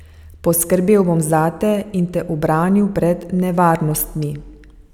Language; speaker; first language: Slovenian; native; Slovenian